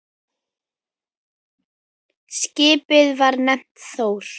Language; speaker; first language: Icelandic; native; Icelandic